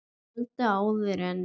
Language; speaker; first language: Icelandic; native; Icelandic